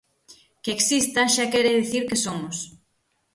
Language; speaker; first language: Galician; native; Galician